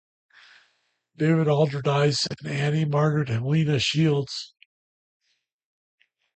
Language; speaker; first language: English; native; English